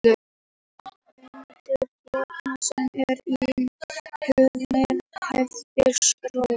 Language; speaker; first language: Icelandic; native; Icelandic